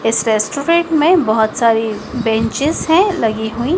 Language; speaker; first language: Hindi; native; Hindi